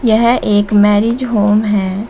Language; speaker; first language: Hindi; native; Hindi